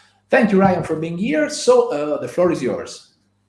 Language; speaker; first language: English; non-native, fluent; Italian